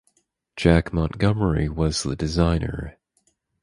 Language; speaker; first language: English; native; English